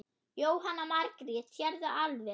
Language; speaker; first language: Icelandic; non-native, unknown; German